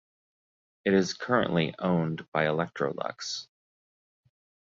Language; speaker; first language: English; native; English